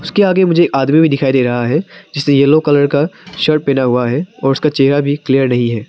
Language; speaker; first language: Hindi; non-native, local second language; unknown